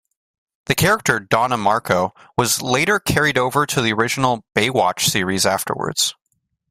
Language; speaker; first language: English; native; English